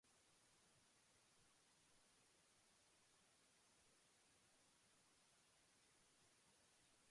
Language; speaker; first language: English; non-native, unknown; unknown